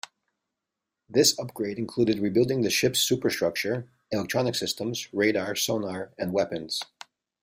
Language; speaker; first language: English; native; English